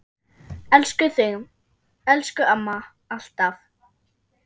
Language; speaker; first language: Icelandic; non-native, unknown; German